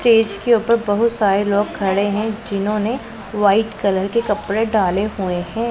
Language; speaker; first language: Hindi; non-native, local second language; Punjabi